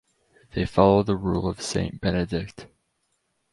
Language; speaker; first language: English; native; English